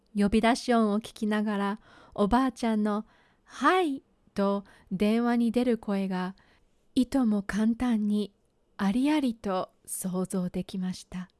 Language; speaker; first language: Japanese; native; Japanese